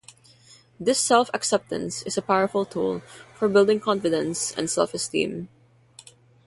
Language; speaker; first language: English; non-native, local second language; Filipino